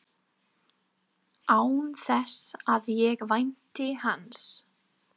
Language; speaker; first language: Icelandic; non-native, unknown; English